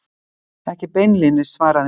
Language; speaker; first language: Icelandic; native; Icelandic